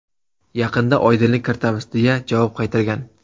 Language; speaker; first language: Uzbek; native; Uzbek